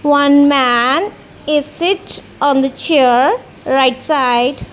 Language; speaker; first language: English; non-native, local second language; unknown